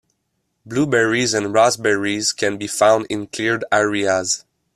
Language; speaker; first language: English; non-native, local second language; French